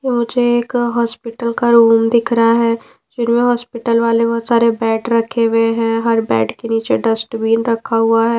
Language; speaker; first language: Hindi; non-native, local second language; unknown